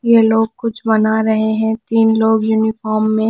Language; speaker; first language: Hindi; non-native, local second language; Punjabi